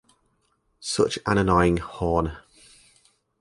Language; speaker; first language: English; native; English